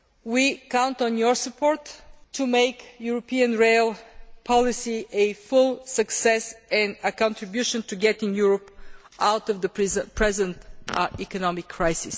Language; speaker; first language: English; non-native, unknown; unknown